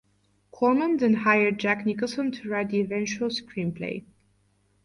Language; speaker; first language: English; non-native, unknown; Bulgarian